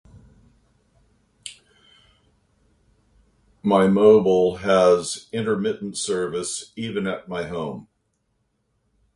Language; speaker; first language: English; native; English